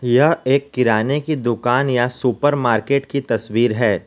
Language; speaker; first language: Hindi; non-native, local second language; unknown